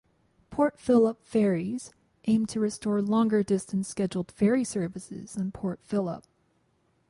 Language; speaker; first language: English; native; English